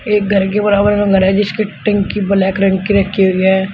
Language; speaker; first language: Hindi; native; Hindi